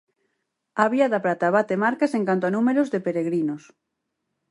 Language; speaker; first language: Galician; native; Galician